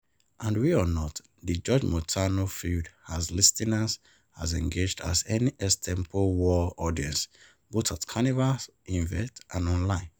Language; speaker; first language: English; non-native, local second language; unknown